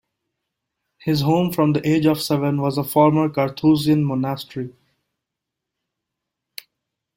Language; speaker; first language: English; non-native, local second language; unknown